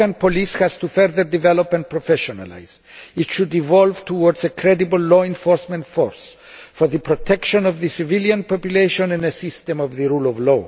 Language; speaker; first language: English; non-native, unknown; Greek